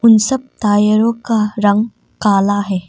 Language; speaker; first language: Hindi; non-native, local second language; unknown